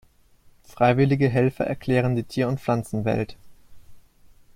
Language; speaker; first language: German; native; German